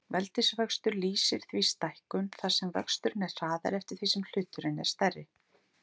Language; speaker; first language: Icelandic; native; Icelandic